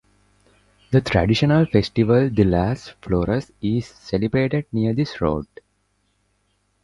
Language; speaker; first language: English; non-native, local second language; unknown